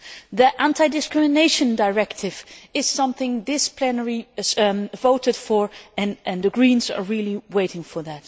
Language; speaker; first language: English; non-native, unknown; Dutch